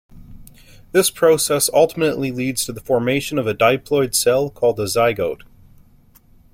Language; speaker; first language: English; native; English